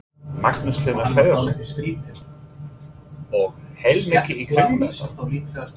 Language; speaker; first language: Icelandic; non-native, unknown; English